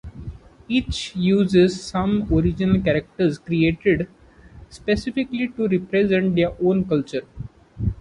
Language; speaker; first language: English; non-native, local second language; Marathi